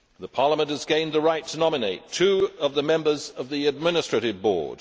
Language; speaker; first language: English; native; English